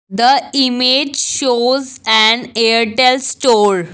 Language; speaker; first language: English; non-native, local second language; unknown